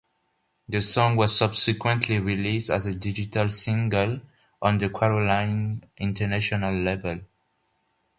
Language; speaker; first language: English; non-native, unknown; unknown